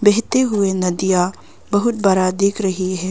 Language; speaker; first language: Hindi; early bilingual, other home language; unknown